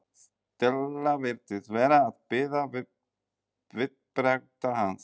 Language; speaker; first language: Icelandic; non-native, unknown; Polish